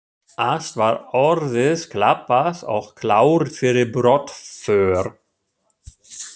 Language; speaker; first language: Icelandic; non-native, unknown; German